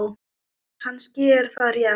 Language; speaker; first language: Icelandic; non-native, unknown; Thai